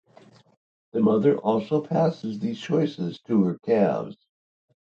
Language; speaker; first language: English; native; English